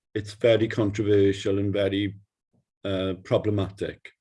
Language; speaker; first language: English; native; English